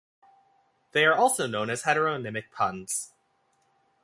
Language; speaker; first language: English; native; English